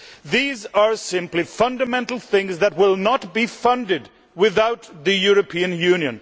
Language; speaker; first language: English; non-native, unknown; Swedish